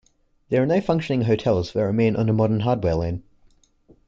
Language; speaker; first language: English; native; English